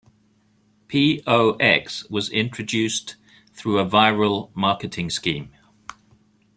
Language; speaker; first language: English; native; English